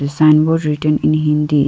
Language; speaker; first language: English; non-native, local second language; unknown